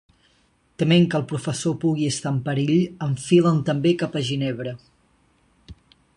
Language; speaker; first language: Catalan; native; Catalan